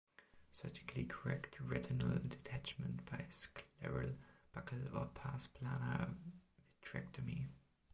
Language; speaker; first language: English; non-native, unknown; German